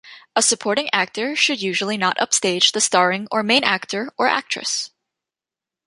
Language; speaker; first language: English; native; English